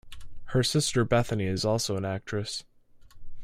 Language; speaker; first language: English; native; English